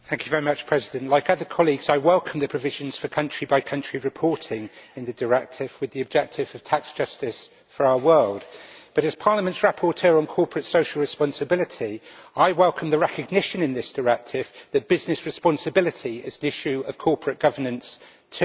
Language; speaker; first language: English; native; English